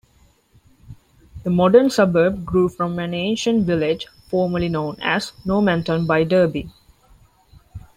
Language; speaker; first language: English; non-native, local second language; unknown